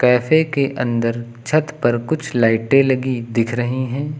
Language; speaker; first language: Hindi; native; Hindi